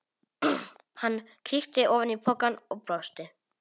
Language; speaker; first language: Icelandic; non-native, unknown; Polish